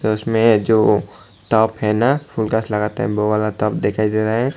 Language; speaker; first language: Hindi; non-native, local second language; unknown